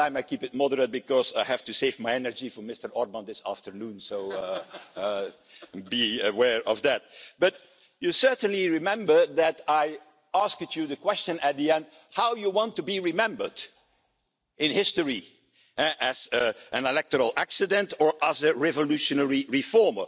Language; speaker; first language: English; non-native, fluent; Dutch